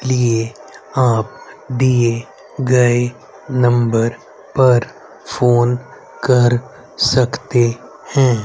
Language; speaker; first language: Hindi; native; Hindi